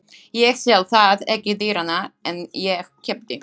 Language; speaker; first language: Icelandic; non-native, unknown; Slovak